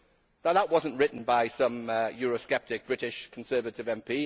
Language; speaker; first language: English; native; English